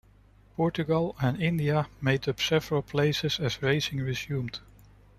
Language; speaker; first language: English; non-native, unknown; Dutch